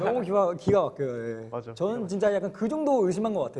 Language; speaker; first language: Korean; non-native, fluent; Chinese